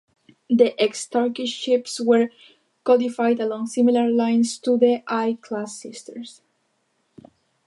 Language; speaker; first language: English; non-native, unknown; Galician